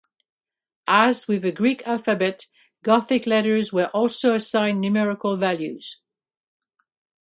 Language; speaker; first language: English; native; English